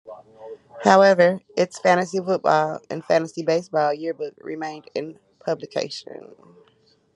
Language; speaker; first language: English; native; English